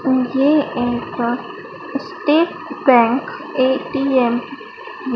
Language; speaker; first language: Hindi; native; Hindi